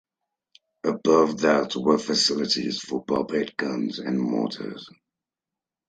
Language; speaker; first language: English; native; English